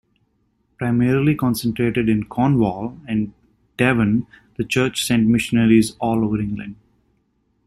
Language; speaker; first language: English; native; English